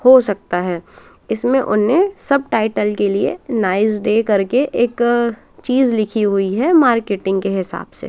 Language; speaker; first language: Hindi; native; Hindi